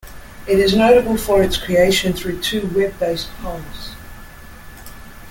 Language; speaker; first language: English; native; English